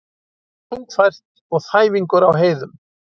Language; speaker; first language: Icelandic; native; Icelandic